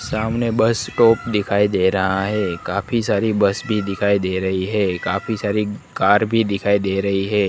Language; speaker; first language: Hindi; non-native, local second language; Gujarati